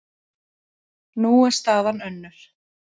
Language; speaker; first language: Icelandic; native; Icelandic